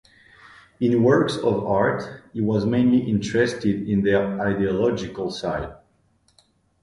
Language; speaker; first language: English; non-native, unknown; French